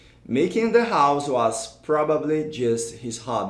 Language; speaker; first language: English; non-native, fluent; Portuguese